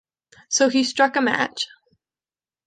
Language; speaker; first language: English; native; English